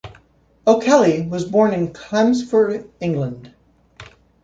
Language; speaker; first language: English; native; English